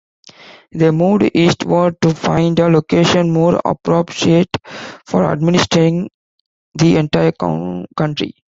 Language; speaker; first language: English; non-native, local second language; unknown